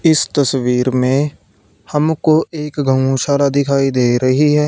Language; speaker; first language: Hindi; non-native, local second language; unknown